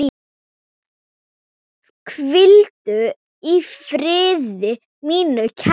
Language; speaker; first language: Icelandic; non-native, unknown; Thai